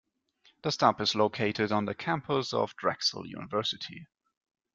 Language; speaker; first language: English; non-native, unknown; German